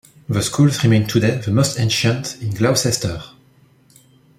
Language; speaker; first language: English; non-native, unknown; French